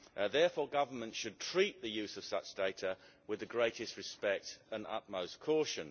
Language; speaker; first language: English; native; English